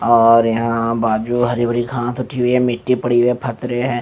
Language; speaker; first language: Hindi; non-native, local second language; Punjabi